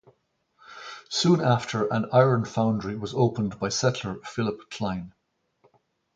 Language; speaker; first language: English; native; English